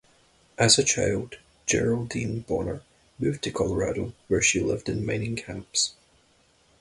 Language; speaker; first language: English; native; English